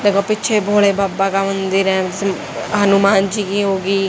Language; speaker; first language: Hindi; native; Hindi